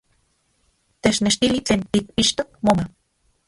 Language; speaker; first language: Central Puebla Nahuatl; non-native, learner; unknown